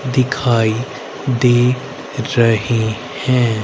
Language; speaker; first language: Hindi; native; Hindi